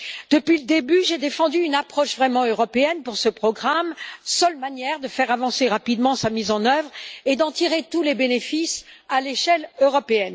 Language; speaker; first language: French; native; French